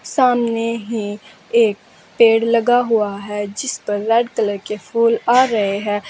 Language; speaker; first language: Hindi; native; Hindi